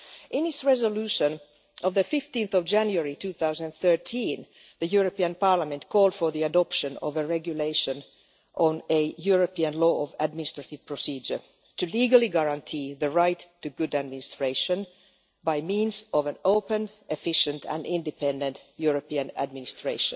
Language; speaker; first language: English; non-native, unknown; Finnish